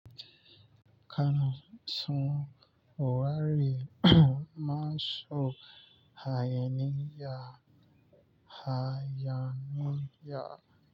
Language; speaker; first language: Hausa; non-native, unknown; Yoruba